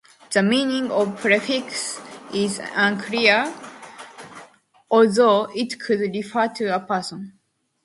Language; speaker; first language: English; non-native, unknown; Japanese